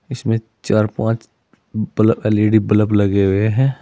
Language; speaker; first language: Hindi; native; Hindi